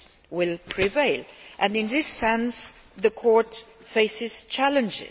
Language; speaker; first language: English; non-native, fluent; Luxembourgish